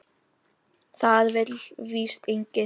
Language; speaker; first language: Icelandic; non-native, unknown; Filipino